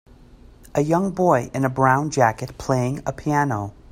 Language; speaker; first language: English; native; English